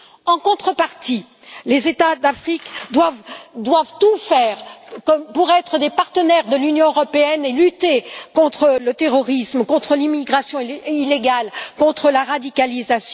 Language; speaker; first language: French; native; French